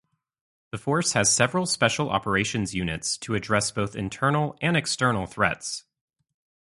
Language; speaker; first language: English; native; English